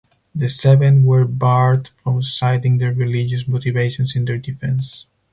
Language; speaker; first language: English; non-native, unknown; Spanish